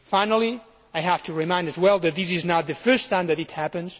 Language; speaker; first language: English; non-native, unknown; Spanish